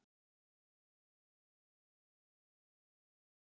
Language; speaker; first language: Icelandic; non-native, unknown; German